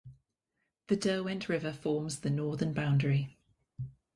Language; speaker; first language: English; native; English